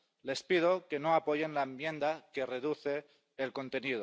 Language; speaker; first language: Spanish; non-native, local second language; Catalan